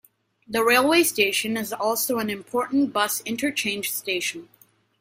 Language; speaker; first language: English; native; English